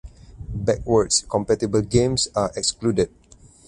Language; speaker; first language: English; non-native, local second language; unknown